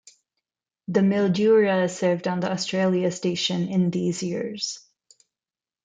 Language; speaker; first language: English; non-native, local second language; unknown